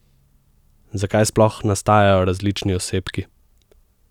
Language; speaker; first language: Slovenian; native; Slovenian